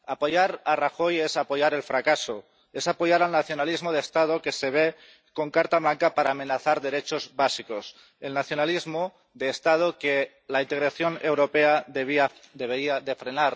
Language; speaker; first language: Spanish; non-native, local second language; Catalan